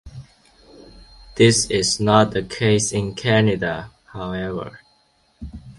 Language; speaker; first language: English; non-native, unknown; Chinese